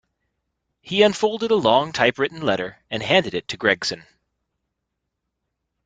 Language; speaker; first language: English; native; English